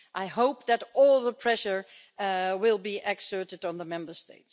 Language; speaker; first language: English; non-native, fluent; Dutch